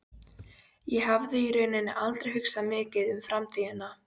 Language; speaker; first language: Icelandic; non-native, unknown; Polish